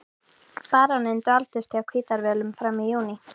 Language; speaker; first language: Icelandic; native; Icelandic